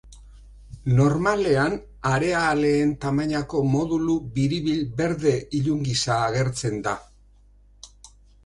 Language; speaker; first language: Basque; native; Basque